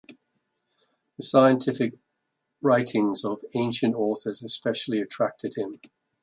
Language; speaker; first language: English; native; English